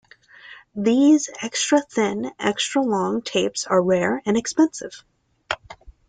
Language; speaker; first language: English; native; English